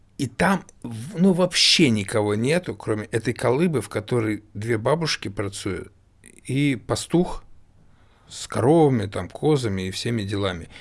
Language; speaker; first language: Russian; native; Russian